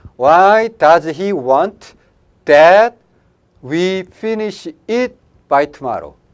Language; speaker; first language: English; non-native, fluent; Korean